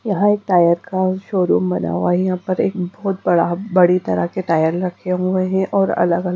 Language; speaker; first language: Hindi; non-native, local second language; Punjabi